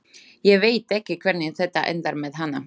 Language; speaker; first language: Icelandic; non-native, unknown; Slovak